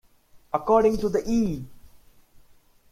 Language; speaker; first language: English; non-native, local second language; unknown